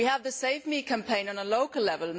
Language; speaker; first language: English; non-native, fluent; German